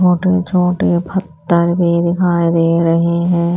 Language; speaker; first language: Hindi; non-native, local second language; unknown